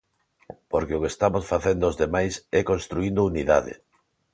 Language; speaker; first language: Galician; non-native, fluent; Spanish